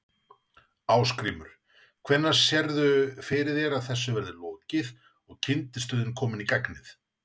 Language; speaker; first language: Icelandic; native; Icelandic